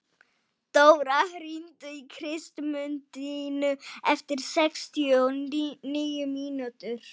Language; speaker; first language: Icelandic; non-native, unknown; Polish